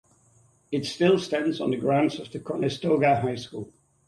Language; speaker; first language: English; native; English